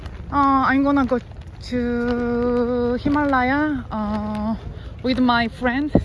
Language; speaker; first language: English; non-native, fluent; Korean